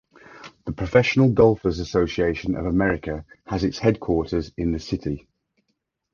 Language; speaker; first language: English; native; English